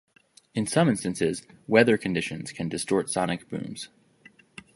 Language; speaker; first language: English; native; English